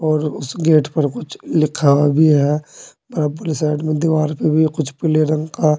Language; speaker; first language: Hindi; native; Hindi